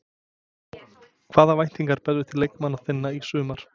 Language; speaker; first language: Icelandic; non-native, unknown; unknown